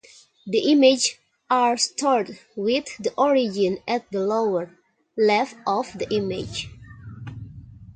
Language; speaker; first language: English; non-native, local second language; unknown